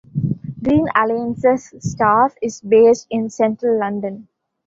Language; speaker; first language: English; non-native, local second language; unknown